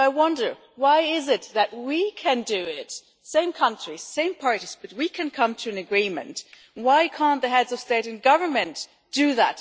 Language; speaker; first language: English; non-native, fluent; German